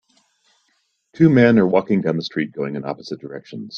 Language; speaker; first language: English; native; English